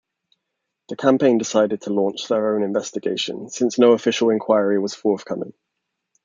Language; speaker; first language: English; native; English